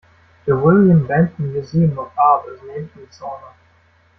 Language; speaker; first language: English; non-native, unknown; German